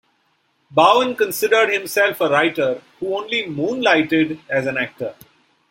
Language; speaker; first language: English; non-native, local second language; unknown